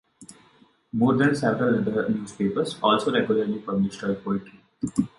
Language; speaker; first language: English; non-native, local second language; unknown